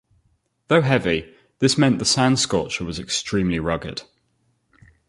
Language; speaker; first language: English; native; English